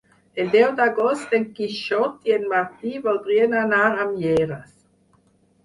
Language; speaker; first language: Catalan; non-native, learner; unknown